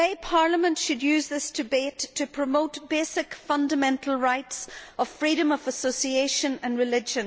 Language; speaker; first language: English; native; English